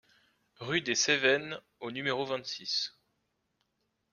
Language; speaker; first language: French; native; French